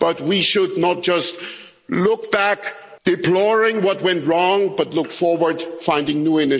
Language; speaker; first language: English; non-native, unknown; German